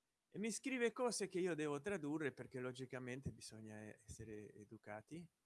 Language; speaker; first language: Italian; native; Italian